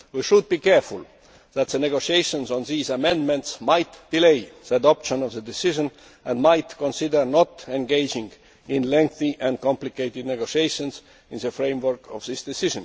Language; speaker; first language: English; non-native, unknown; Estonian